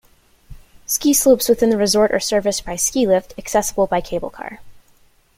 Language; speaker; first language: English; native; English